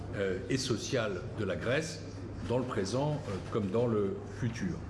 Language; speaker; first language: French; native; French